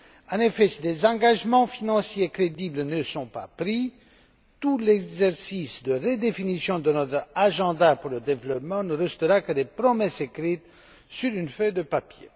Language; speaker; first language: French; non-native, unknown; Romanian